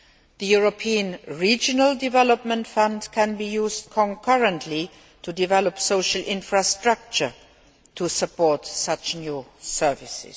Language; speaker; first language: English; non-native, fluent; Luxembourgish